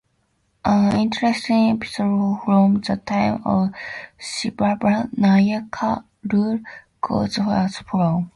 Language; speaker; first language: English; native; English